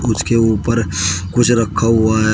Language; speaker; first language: Hindi; native; Hindi